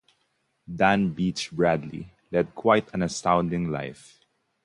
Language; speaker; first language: English; non-native, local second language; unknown